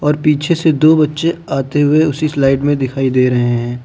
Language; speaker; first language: Hindi; native; Hindi